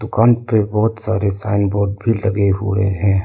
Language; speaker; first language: Hindi; non-native, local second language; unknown